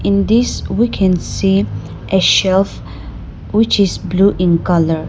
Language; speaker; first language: English; non-native, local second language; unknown